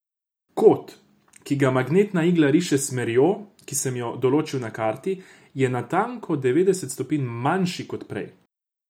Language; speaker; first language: Slovenian; non-native, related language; Croatian